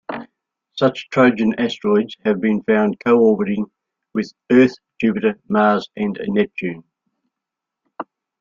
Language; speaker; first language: English; native; English